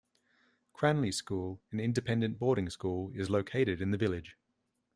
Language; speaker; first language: English; native; English